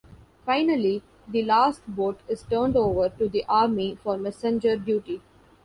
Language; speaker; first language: English; non-native, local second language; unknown